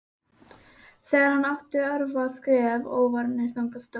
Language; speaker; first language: Icelandic; native; Icelandic